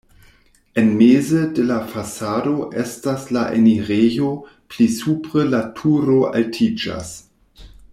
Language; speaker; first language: Esperanto; non-native, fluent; German